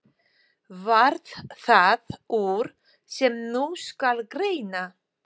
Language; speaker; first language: Icelandic; non-native, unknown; Polish